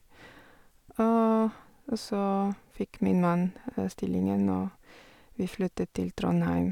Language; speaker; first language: Norwegian; non-native, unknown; Bulgarian